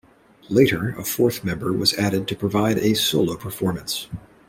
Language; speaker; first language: English; native; English